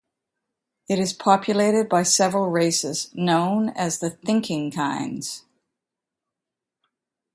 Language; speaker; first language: English; native; English